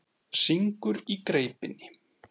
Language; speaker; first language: Icelandic; native; Icelandic